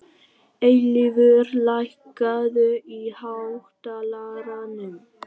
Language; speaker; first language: Icelandic; non-native, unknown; Vietnamese